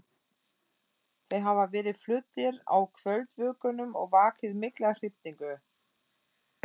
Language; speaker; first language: Icelandic; non-native, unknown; German